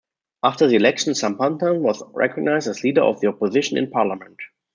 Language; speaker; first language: English; non-native, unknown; German